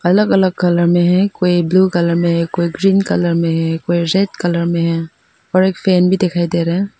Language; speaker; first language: Hindi; non-native, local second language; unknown